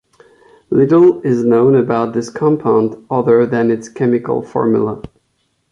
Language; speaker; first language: English; non-native, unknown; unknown